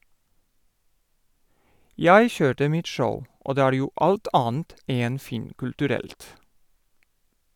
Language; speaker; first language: Norwegian; non-native, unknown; Polish